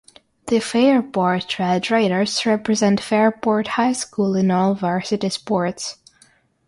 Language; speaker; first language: English; non-native, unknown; Russian